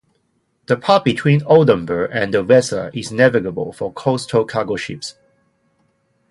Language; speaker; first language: English; non-native, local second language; Cantonese